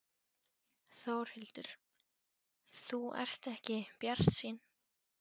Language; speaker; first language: Icelandic; non-native, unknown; Polish